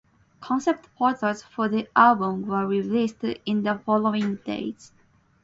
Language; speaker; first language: English; non-native, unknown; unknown